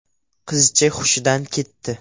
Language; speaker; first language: Uzbek; non-native, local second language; Russian